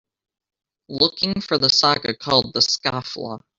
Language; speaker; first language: English; native; English